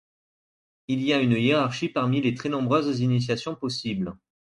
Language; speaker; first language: French; native; French